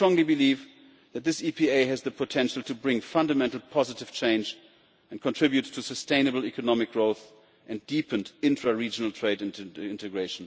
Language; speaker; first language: English; non-native, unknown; German